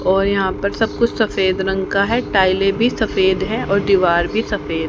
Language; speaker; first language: Hindi; native; Hindi